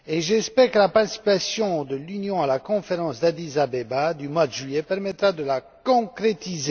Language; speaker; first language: French; non-native, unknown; Romanian